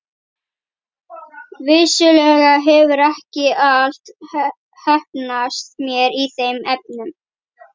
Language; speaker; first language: Icelandic; native; Icelandic